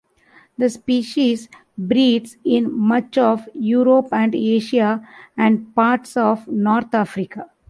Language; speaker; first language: English; non-native, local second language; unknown